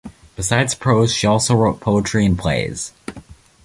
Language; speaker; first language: English; native; English